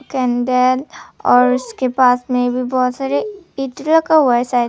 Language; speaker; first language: Hindi; non-native, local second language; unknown